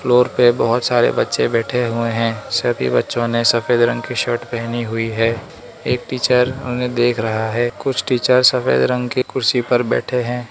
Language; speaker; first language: Hindi; non-native, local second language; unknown